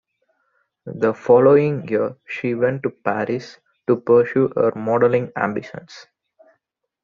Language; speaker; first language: English; non-native, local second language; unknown